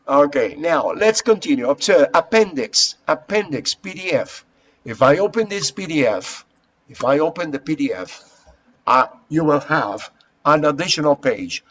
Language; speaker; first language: English; non-native, fluent; Spanish